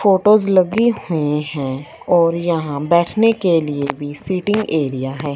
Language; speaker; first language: Hindi; non-native, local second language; Punjabi